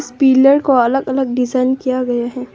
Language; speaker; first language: Hindi; non-native, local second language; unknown